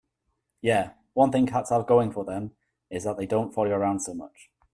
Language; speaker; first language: English; native; English